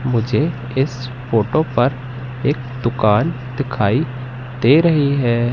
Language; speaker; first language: Hindi; native; Hindi